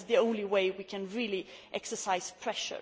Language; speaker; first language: English; non-native, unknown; Swedish